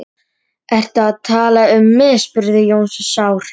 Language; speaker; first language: Icelandic; non-native, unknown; Polish